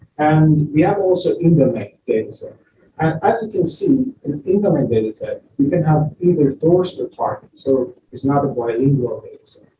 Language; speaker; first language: English; non-native, fluent; Persian